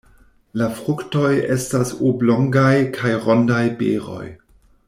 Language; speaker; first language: Esperanto; non-native, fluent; German